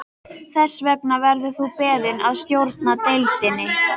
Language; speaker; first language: Icelandic; native; Icelandic